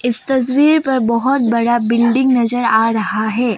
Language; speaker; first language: Hindi; non-native, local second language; Assamese